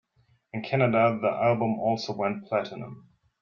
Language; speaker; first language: English; non-native, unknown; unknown